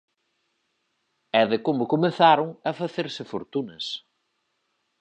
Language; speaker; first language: Galician; native; Galician